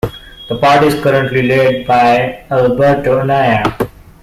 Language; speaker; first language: English; non-native, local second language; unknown